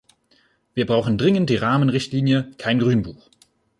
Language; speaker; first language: German; native; German